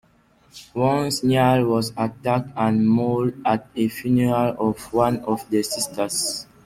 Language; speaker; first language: English; non-native, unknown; French